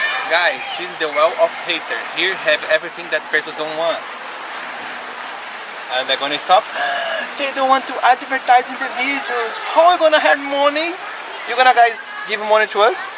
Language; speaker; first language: English; non-native, fluent; Portuguese